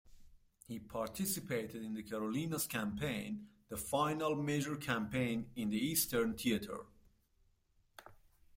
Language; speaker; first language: English; native; English